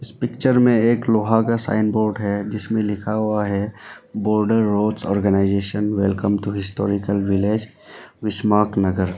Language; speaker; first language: Hindi; non-native, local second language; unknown